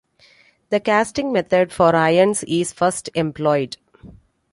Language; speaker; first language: English; non-native, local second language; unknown